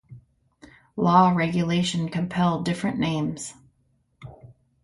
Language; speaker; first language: English; native; English